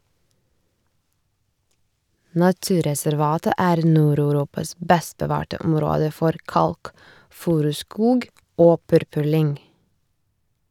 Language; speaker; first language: Norwegian; non-native, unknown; Lithuanian